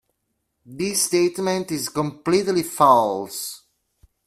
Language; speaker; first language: English; non-native, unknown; Italian